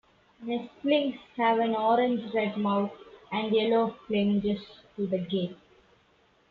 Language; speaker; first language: English; non-native, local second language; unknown